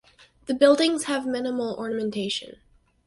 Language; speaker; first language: English; native; English